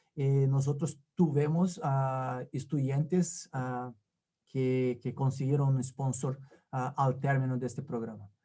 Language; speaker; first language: Spanish; non-native, related language; Portuguese